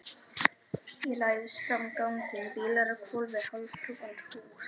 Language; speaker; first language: Icelandic; native; Icelandic